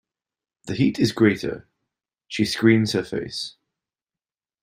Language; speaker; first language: English; native; English